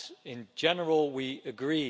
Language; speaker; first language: English; non-native, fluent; Dutch